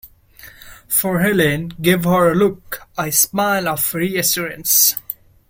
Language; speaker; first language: English; non-native, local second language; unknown